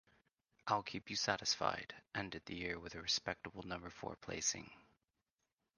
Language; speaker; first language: English; native; English